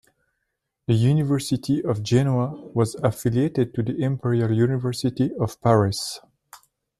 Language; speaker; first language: English; non-native, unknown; French